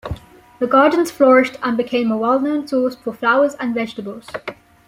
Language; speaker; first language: English; native; English